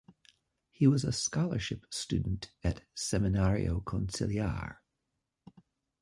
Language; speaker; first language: English; native; English